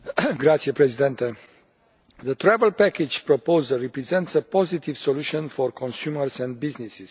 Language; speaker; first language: English; non-native, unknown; Romanian